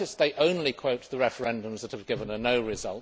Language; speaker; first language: English; native; English